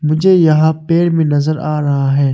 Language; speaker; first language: Hindi; early bilingual, other home language; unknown